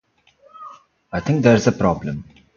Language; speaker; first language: English; non-native, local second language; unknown